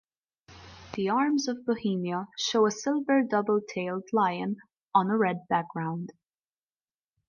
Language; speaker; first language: English; non-native, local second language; Maltese